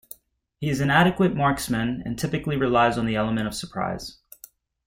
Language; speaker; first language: English; native; English